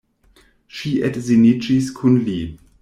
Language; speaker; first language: Esperanto; non-native, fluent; German